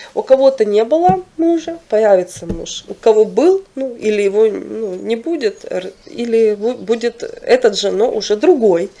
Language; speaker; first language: Russian; non-native, local second language; Ukrainian